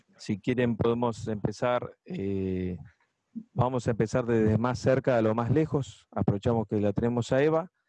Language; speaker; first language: Spanish; native; Spanish